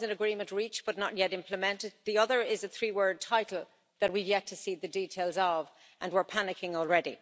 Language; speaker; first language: English; native; English